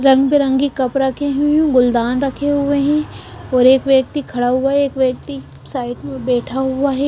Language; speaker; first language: Hindi; non-native, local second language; Punjabi